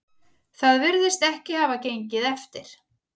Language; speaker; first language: Icelandic; native; Icelandic